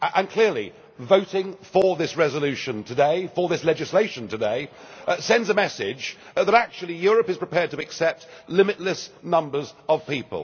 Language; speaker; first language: English; native; English